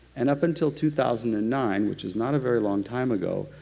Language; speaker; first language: English; native; English